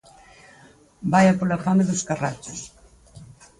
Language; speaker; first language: Galician; native; Galician